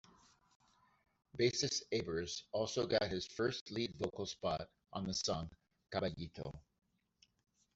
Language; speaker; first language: English; native; English